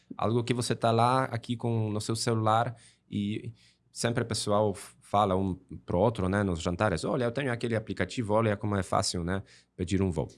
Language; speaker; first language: Portuguese; non-native, fluent; Polish